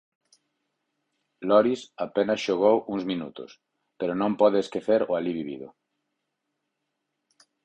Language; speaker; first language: Galician; native; Galician